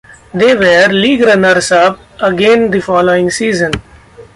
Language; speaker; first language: English; non-native, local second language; Marathi